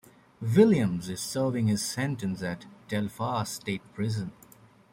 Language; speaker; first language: English; native; English